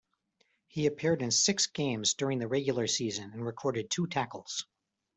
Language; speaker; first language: English; native; English